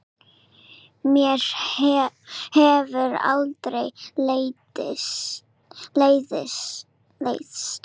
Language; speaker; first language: Icelandic; non-native, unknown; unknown